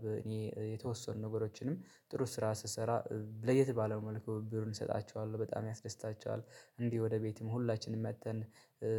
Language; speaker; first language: Amharic; native; Amharic